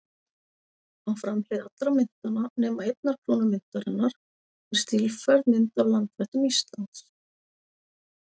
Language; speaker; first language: Icelandic; native; Icelandic